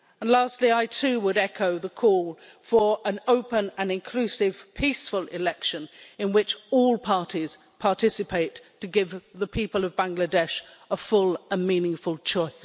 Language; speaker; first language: English; native; English